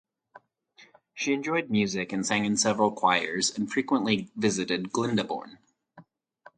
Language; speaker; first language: English; native; English